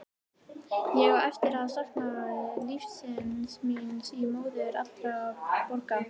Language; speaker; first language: Icelandic; native; Icelandic